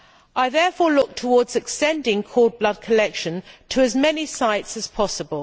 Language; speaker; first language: English; native; English